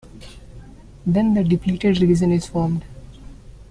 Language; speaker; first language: English; non-native, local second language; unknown